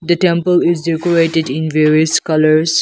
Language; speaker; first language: English; non-native, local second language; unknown